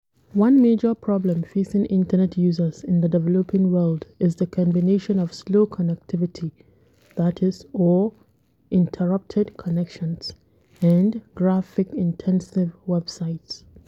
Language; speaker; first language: English; non-native, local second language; Hausa